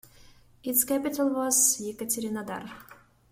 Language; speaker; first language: English; non-native, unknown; Russian